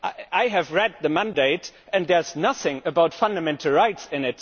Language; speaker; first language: English; non-native, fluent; German